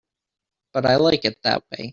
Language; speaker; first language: English; native; English